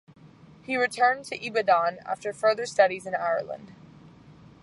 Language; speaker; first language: English; native; English